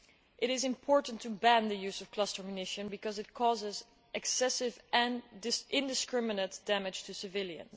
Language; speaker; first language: English; non-native, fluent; Dutch